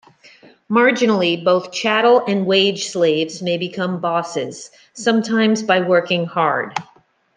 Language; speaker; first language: English; native; English